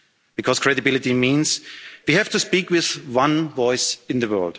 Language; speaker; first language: English; non-native, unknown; German